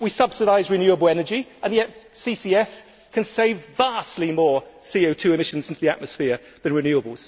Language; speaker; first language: English; native; English